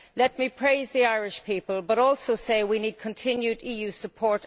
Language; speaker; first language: English; native; English